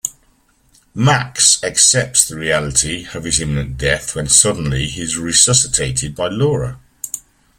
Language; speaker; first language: English; native; English